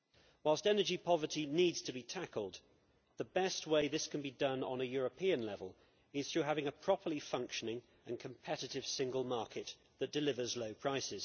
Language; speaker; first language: English; native; English